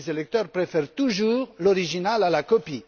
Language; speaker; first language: French; non-native, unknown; Romanian